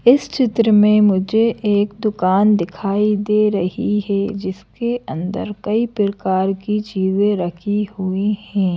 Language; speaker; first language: Hindi; native; Hindi